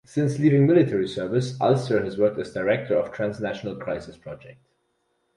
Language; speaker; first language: English; non-native, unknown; German